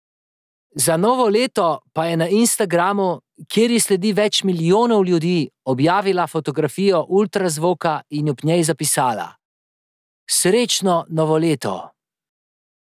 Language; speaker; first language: Slovenian; native; Slovenian